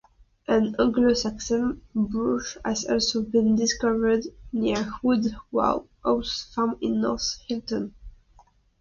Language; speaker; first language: English; non-native, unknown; French